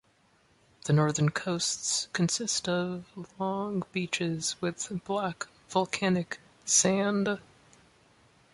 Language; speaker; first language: English; native; English